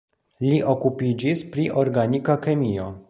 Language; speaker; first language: Esperanto; non-native, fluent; Polish